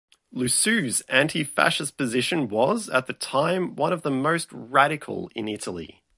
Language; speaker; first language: English; native; English